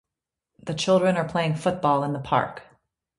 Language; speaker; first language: English; native; English